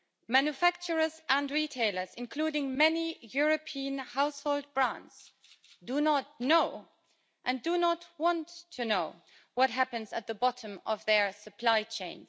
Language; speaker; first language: English; native; English